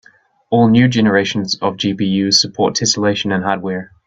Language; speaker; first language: English; native; English